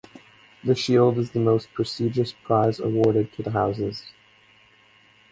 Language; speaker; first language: English; native; English